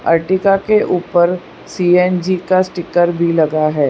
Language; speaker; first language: Hindi; non-native, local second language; Gujarati